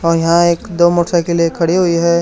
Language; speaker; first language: Hindi; native; Hindi